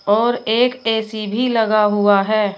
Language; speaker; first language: Hindi; native; Hindi